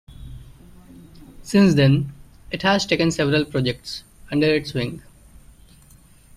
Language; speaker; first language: English; non-native, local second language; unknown